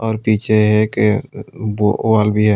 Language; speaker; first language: Hindi; non-native, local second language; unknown